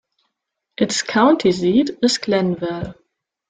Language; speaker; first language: English; non-native, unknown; German